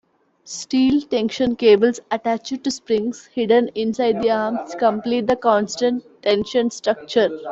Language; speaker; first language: English; non-native, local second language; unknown